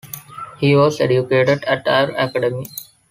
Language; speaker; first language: English; non-native, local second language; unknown